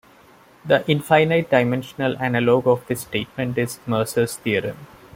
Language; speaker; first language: English; non-native, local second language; Malayalam